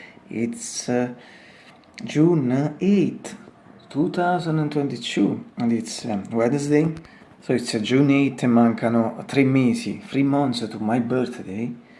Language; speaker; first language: English; non-native, learner; Italian